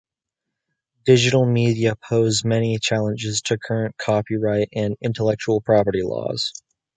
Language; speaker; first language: English; native; English